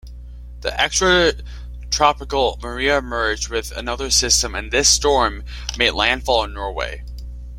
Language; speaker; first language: English; native; English